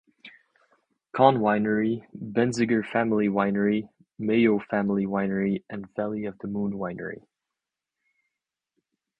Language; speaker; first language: English; native; English